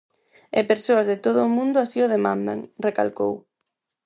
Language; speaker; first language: Galician; non-native, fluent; Spanish